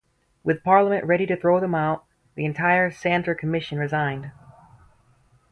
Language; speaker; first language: English; native; English